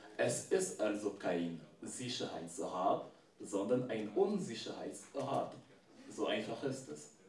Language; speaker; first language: German; non-native, fluent; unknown